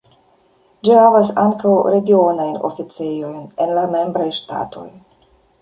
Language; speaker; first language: Esperanto; non-native, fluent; Russian